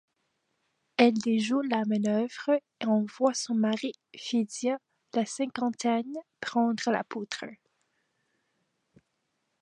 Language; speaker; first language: French; native; French